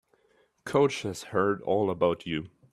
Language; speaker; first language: English; native; English